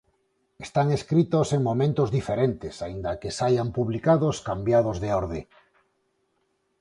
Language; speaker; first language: Galician; non-native, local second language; Spanish